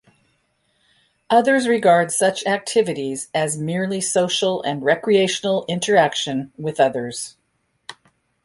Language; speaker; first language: English; native; English